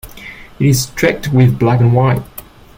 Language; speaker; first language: English; non-native, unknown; French